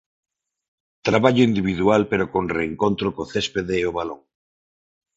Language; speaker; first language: Galician; non-native, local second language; Spanish